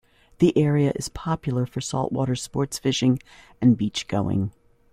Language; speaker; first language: English; native; English